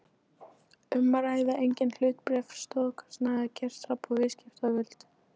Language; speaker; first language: Icelandic; non-native, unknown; Polish